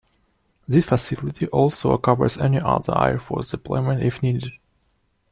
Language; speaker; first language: English; non-native, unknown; Russian